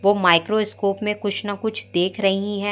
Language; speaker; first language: Hindi; native; Hindi